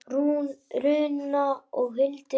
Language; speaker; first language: Icelandic; native; Icelandic